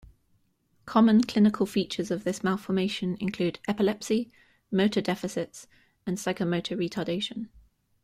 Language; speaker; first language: English; native; English